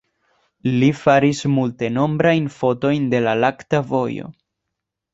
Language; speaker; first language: Esperanto; non-native, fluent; Spanish